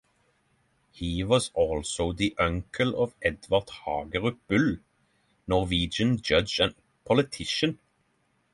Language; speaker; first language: English; non-native, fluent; Norwegian